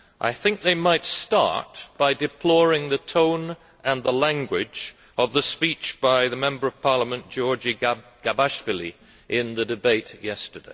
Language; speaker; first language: English; native; English